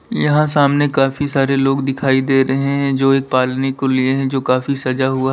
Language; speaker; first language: Hindi; native; Hindi